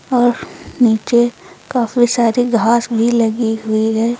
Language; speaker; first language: Hindi; native; Hindi